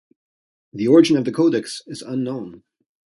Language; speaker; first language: English; native; English